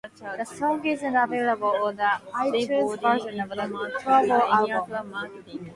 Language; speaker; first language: English; non-native, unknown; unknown